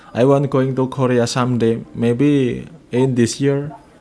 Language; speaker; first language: English; non-native, learner; Indonesian